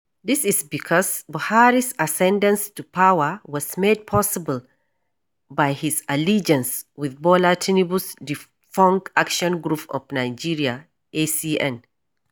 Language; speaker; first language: English; non-native, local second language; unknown